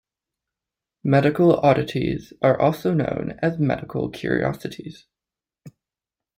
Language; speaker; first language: English; native; English